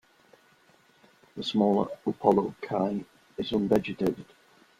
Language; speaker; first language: English; non-native, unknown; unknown